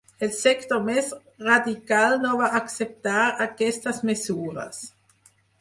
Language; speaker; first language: Catalan; non-native, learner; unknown